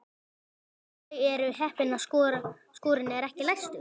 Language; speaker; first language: Icelandic; native; Icelandic